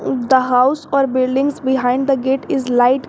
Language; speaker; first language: English; non-native, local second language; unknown